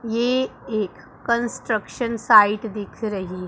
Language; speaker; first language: Hindi; non-native, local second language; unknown